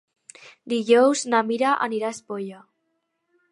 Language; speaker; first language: Catalan; non-native, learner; Spanish